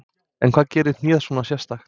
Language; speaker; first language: Icelandic; non-native, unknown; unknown